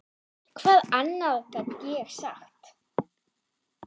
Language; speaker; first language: Icelandic; non-native, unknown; German